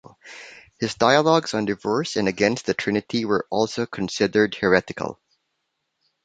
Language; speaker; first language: English; non-native, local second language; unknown